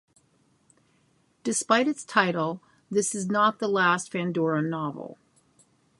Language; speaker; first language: English; native; English